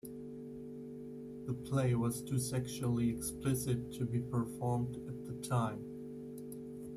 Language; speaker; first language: English; non-native, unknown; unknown